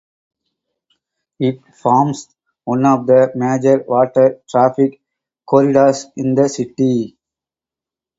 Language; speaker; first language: English; non-native, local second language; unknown